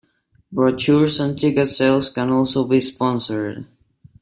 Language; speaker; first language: English; non-native, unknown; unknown